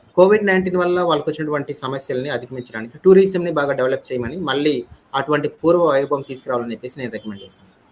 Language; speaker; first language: Telugu; native; Telugu